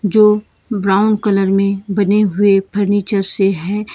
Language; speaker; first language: Hindi; non-native, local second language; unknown